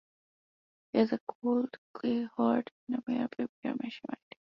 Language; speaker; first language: English; non-native, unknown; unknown